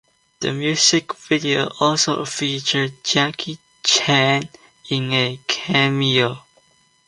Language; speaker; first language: English; non-native, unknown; Chinese